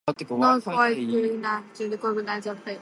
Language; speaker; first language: English; native; English